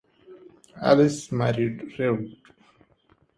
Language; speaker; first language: English; non-native, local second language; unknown